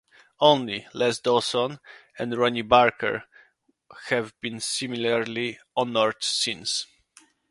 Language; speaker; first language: English; non-native, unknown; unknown